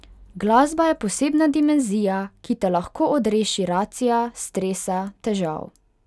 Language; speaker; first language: Slovenian; non-native, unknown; Hungarian